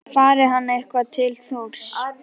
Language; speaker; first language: Icelandic; native; Icelandic